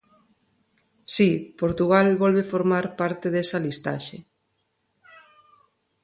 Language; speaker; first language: Galician; non-native, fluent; Spanish